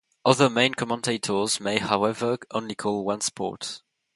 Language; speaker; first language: English; non-native, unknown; French